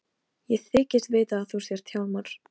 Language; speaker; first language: Icelandic; non-native, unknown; Polish